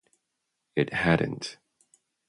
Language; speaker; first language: English; native; English